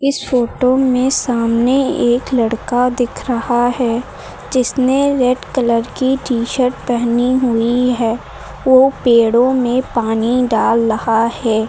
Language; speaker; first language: Hindi; native; Hindi